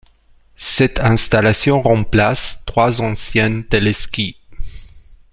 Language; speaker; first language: French; non-native, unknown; Romanian